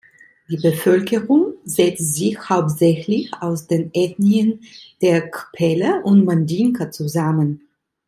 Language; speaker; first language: German; non-native, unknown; Italian